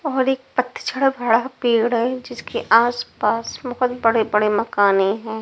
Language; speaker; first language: Hindi; non-native, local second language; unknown